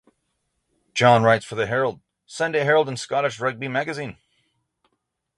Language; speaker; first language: English; native; English